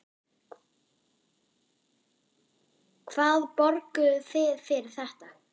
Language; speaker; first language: Icelandic; non-native, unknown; German